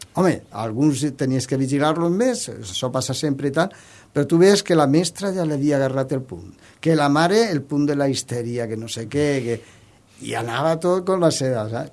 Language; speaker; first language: Catalan; non-native, local second language; Spanish